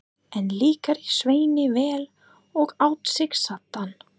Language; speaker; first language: Icelandic; non-native, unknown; English